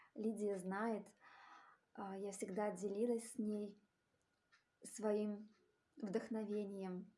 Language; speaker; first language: Russian; native; Russian